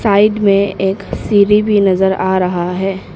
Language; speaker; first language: Hindi; non-native, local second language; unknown